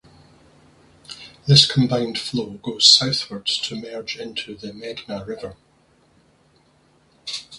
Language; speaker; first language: English; native; English